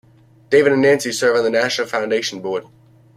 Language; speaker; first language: English; native; English